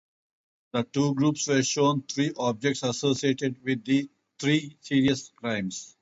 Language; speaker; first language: English; non-native, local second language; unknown